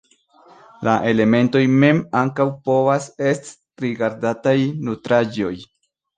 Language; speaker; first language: Esperanto; non-native, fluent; Spanish